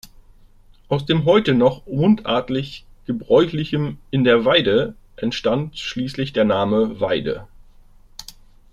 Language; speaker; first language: German; native; German